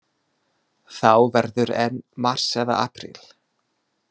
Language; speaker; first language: Icelandic; non-native, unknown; English